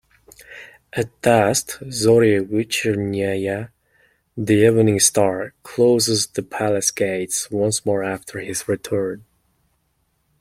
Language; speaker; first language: English; non-native, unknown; Mongolian